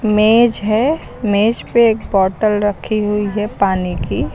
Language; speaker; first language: Hindi; native; Hindi